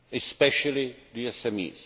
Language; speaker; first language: English; non-native, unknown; Czech